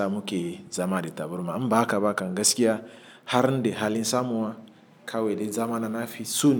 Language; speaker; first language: Hausa; non-native, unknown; Igbo